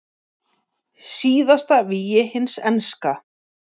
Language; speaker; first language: Icelandic; native; Icelandic